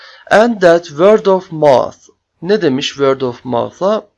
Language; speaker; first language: English; non-native, fluent; Turkish